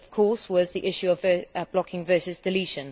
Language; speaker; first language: English; native; English